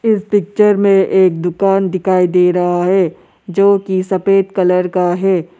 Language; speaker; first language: Hindi; non-native, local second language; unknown